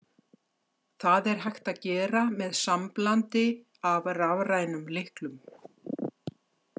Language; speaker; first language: Icelandic; native; Icelandic